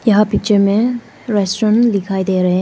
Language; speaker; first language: Hindi; non-native, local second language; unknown